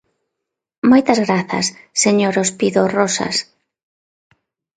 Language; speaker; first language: Galician; non-native, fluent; Spanish